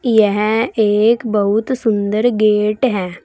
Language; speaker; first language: Hindi; native; Hindi